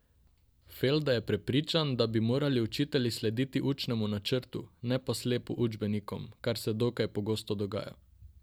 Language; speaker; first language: Slovenian; non-native, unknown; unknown